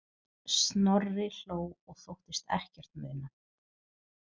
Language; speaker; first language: Icelandic; non-native, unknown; Portuguese